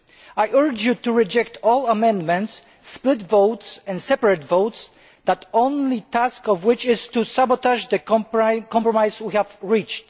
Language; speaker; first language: English; non-native, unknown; Polish